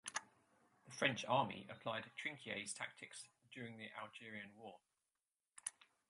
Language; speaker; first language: English; native; English